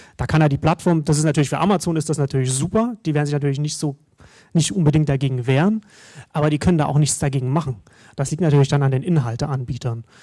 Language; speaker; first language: German; native; German